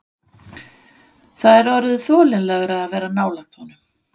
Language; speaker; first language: Icelandic; non-native, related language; Danish